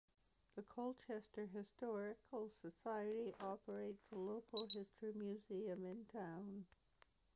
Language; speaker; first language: English; native; English